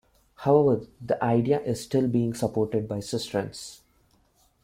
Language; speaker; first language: English; non-native, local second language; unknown